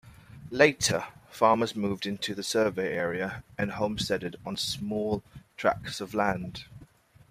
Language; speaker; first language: English; native; English